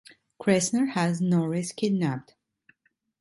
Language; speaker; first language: English; non-native, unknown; Italian